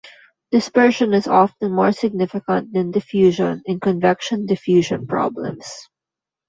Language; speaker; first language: English; non-native, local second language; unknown